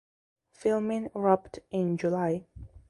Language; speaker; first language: English; non-native, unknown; Belarusian